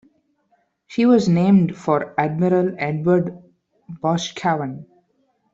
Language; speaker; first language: English; non-native, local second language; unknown